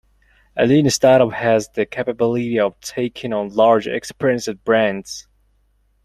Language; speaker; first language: English; non-native, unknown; Mongolian